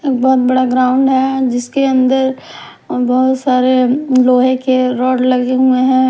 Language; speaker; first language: Hindi; non-native, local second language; Punjabi